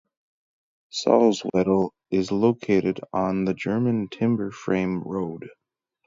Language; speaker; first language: English; native; English